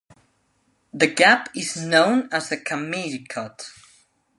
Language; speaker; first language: English; non-native, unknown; Spanish